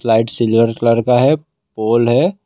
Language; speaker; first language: Hindi; non-native, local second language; Assamese